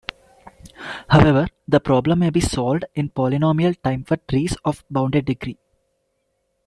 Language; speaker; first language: English; non-native, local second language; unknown